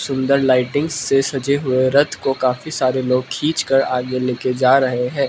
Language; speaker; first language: Hindi; non-native, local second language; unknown